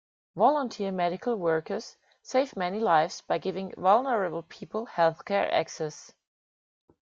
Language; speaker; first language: English; non-native, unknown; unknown